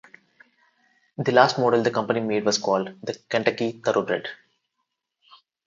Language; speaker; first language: English; non-native, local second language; Telugu